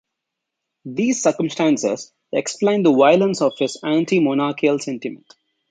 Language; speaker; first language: English; non-native, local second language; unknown